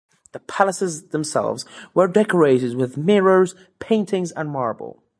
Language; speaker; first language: English; native; English